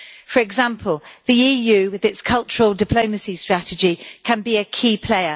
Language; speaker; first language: English; native; English